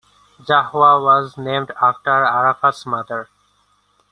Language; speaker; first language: English; non-native, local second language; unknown